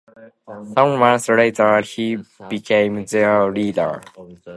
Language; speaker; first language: English; non-native, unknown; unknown